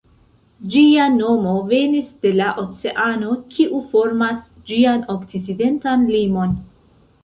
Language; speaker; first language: Esperanto; non-native, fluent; Central Kurdish